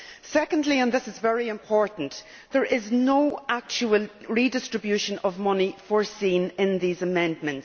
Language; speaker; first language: English; native; English